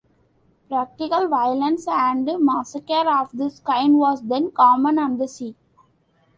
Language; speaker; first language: English; non-native, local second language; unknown